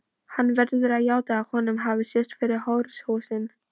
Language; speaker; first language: Icelandic; non-native, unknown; Polish